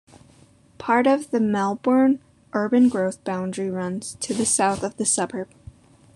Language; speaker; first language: English; native; English